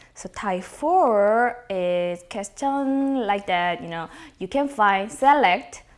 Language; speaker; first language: English; non-native, fluent; Korean